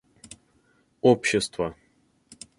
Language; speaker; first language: Russian; native; Russian